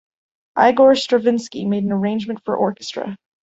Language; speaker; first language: English; native; English